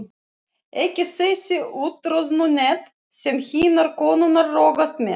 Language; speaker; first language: Icelandic; non-native, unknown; Russian